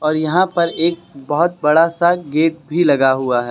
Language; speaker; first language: Hindi; native; Hindi